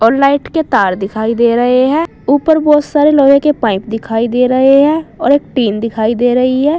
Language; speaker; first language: Hindi; native; Hindi